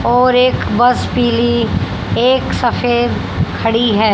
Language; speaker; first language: Hindi; native; Hindi